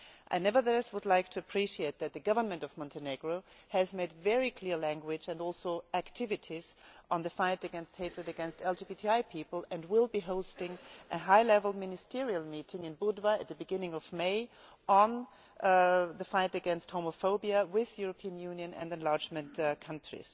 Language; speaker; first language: English; non-native, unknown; German